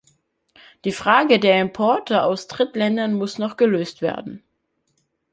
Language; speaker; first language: German; native; German